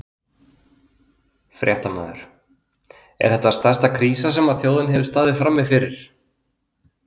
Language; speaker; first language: Icelandic; native; Icelandic